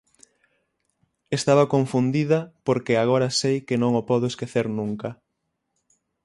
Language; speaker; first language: Galician; native; Galician